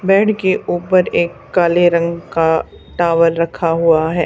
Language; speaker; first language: Hindi; native; Hindi